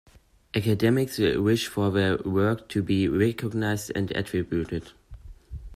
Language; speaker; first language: English; non-native, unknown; German